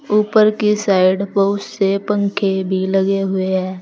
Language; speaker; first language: Hindi; native; Hindi